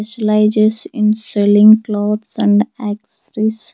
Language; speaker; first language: English; non-native, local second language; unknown